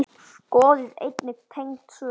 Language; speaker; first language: Icelandic; native; Icelandic